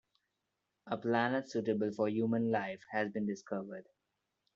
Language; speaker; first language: English; non-native, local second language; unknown